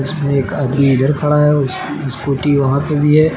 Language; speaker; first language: Hindi; native; Hindi